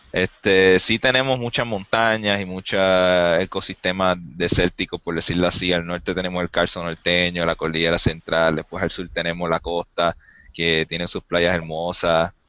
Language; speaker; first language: Spanish; native; Spanish